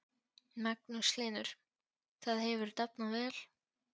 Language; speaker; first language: Icelandic; non-native, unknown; Polish